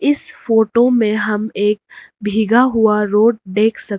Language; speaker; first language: Hindi; non-native, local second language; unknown